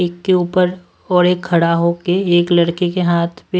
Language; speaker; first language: Hindi; non-native, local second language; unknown